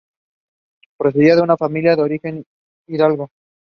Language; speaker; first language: English; non-native, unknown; Spanish